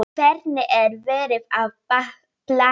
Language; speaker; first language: Icelandic; non-native, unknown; Polish